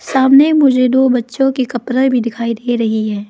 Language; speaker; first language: Hindi; non-native, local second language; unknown